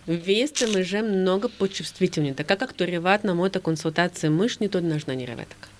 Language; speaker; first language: Bulgarian; non-native, fluent; Russian